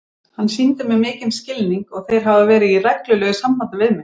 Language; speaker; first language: Icelandic; native; Icelandic